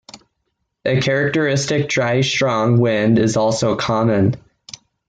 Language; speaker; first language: English; native; English